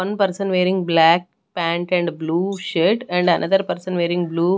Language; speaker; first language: English; non-native, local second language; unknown